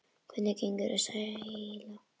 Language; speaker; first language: Icelandic; native; Icelandic